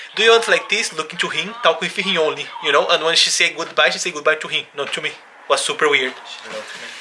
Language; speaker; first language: English; non-native, fluent; Portuguese